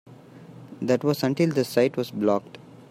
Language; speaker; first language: English; non-native, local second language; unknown